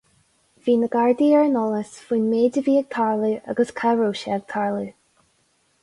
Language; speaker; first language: Irish; non-native, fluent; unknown